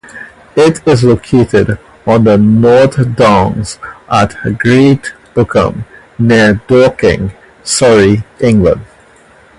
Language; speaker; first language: English; native; English